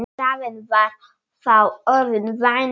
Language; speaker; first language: Icelandic; non-native, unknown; Polish